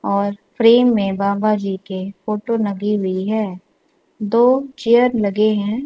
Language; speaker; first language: Hindi; non-native, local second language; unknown